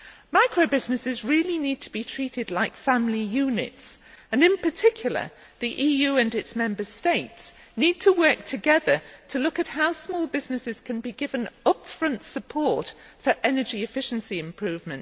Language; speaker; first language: English; native; English